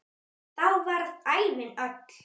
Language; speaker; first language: Icelandic; native; Icelandic